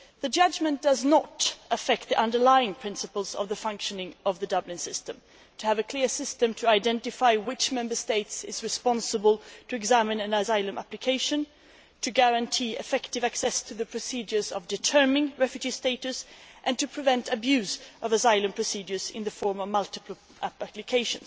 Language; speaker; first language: English; non-native, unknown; Swedish